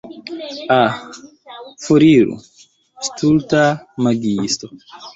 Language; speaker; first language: Esperanto; non-native, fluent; Chinese